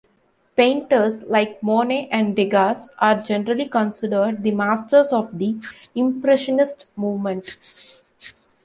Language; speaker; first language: English; non-native, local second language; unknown